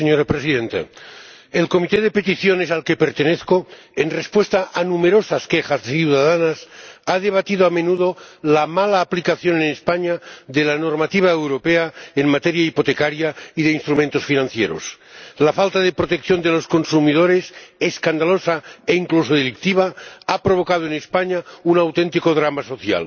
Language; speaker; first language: Spanish; non-native, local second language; Catalan